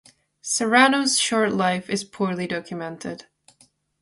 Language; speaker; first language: English; non-native, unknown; Czech